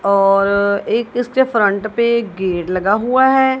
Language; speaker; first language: Hindi; non-native, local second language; Punjabi